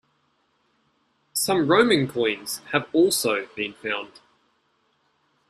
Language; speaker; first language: English; native; English